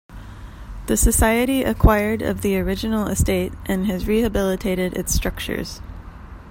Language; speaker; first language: English; native; English